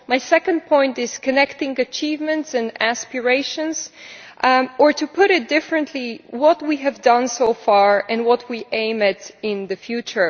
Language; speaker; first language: English; non-native, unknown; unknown